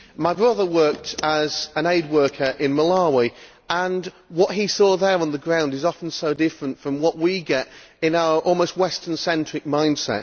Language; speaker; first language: English; native; English